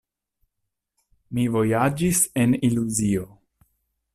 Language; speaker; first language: Esperanto; non-native, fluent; Italian